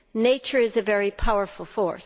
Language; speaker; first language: English; native; English